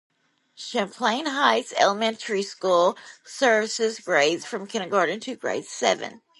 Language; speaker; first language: English; native; English